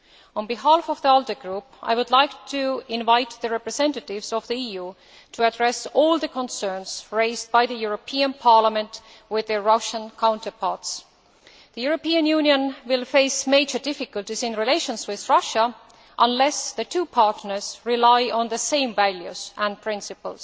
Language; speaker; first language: English; non-native, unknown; Estonian